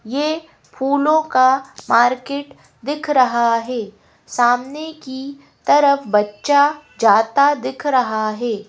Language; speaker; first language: Hindi; native; Hindi